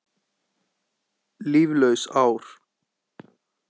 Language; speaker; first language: Icelandic; native; Icelandic